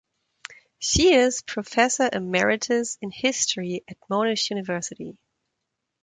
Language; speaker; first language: English; non-native, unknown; German